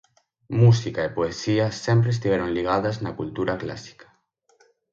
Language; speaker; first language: Galician; native; Galician